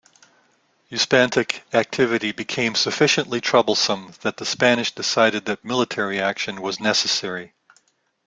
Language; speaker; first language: English; native; English